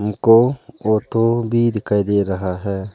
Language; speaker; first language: Hindi; non-native, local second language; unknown